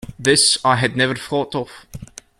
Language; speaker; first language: English; native; English